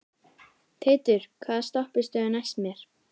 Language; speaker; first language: Icelandic; native; Icelandic